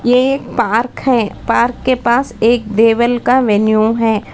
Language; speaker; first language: Hindi; non-native, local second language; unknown